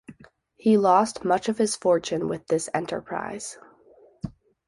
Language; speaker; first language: English; native; English